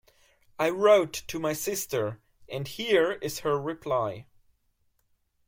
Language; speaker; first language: English; non-native, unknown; German